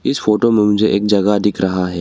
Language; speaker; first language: Hindi; non-native, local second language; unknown